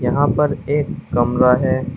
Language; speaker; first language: Hindi; native; Hindi